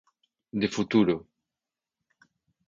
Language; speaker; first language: Galician; native; Galician